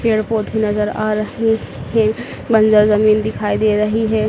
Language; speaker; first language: Hindi; native; Hindi